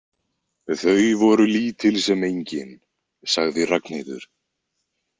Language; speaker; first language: Icelandic; native; Icelandic